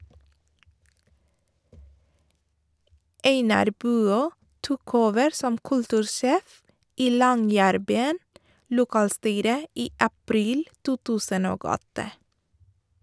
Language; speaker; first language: Norwegian; non-native, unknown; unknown